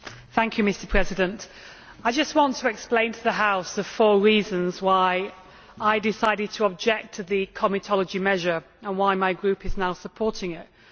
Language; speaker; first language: English; native; English